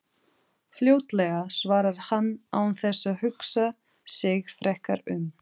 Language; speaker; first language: Icelandic; non-native, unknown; Portuguese